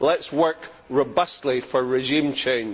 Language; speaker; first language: English; native; English